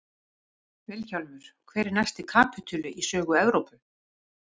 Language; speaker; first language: Icelandic; native; Icelandic